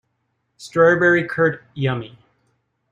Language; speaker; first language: English; native; English